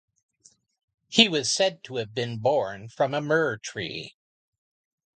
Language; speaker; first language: English; native; English